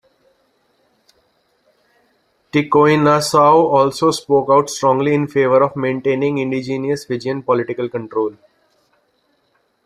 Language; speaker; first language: English; non-native, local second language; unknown